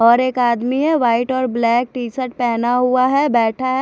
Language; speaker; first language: Hindi; non-native, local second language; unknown